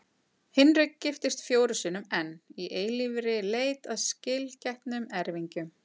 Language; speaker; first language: Icelandic; native; Icelandic